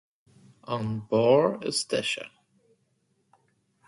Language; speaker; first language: Irish; non-native, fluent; English